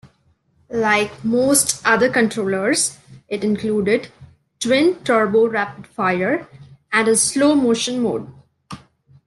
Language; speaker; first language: English; non-native, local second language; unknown